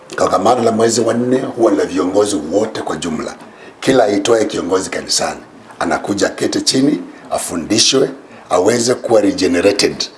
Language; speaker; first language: Swahili; non-native, local second language; Luyia